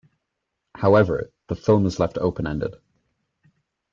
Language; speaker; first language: English; native; English